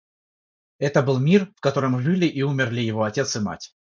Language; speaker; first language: Russian; non-native, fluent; Georgian